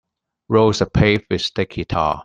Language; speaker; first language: English; non-native, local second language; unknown